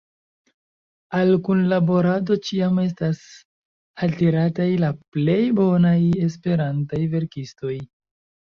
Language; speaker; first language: Esperanto; non-native, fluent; Chinese